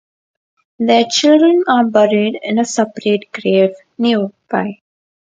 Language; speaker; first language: English; non-native, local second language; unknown